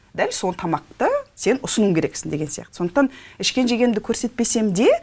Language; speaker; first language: Kazakh; non-native, local second language; Russian